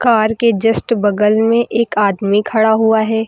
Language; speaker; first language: Hindi; native; Hindi